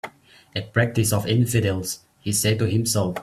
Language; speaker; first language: English; non-native, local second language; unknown